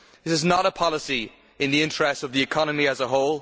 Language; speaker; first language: English; native; English